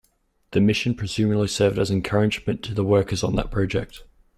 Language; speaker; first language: English; native; English